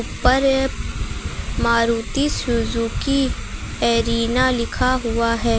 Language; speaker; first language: Hindi; native; Hindi